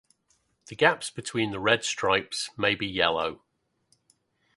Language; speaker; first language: English; native; English